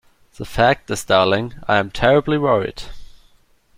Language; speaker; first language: English; non-native, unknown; German